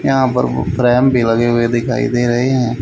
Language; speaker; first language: Hindi; native; Hindi